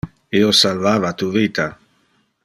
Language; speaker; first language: Interlingua; non-native, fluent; Dutch